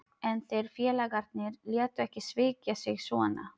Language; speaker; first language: Icelandic; non-native, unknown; Filipino